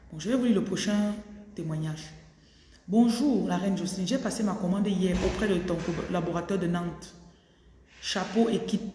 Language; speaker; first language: French; non-native, local second language; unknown